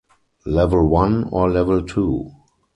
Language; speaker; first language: English; non-native, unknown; German